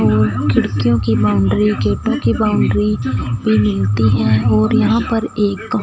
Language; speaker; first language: Hindi; non-native, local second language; Punjabi